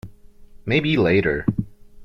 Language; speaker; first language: English; non-native, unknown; French